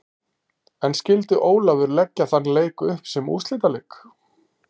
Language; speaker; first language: Icelandic; native; Icelandic